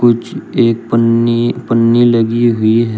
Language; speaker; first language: Hindi; native; Hindi